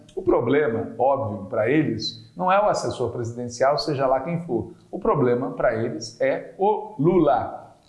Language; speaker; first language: Portuguese; native; Portuguese